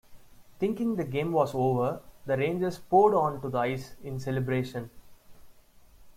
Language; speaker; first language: English; non-native, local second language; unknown